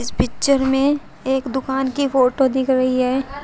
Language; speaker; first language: Hindi; native; Hindi